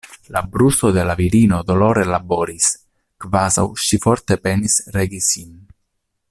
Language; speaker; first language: Esperanto; non-native, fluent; Italian